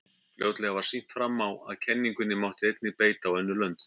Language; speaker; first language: Icelandic; native; Icelandic